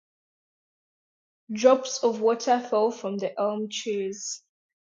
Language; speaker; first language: English; non-native, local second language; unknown